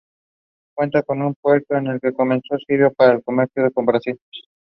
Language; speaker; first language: English; non-native, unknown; Spanish